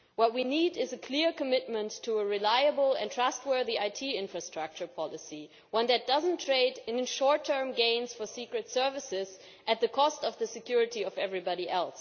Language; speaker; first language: English; non-native, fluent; German